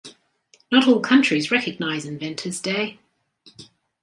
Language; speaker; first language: English; native; English